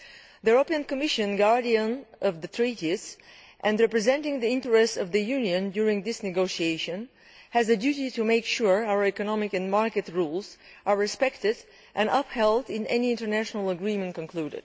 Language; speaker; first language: English; non-native, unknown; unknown